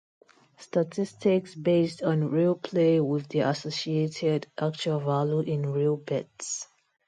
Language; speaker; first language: English; non-native, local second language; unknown